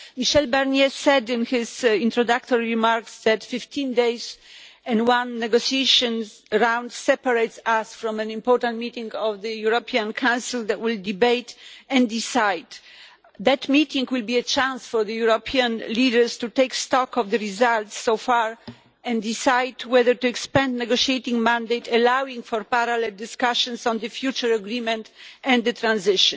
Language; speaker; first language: English; non-native, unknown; Polish